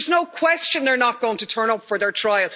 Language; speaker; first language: English; native; English